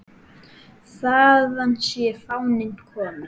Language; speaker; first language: Icelandic; native; Icelandic